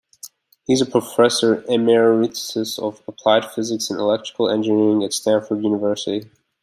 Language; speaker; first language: English; native; English